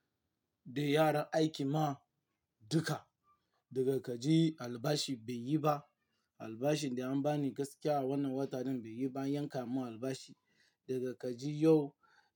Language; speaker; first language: Hausa; non-native, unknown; Yoruba